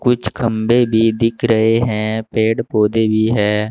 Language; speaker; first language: Hindi; native; Hindi